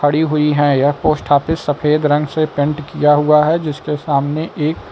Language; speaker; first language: Hindi; native; Hindi